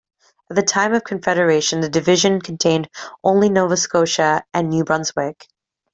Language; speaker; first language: English; native; English